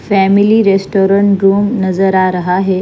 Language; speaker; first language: Hindi; non-native, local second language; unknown